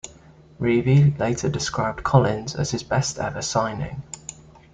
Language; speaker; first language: English; native; English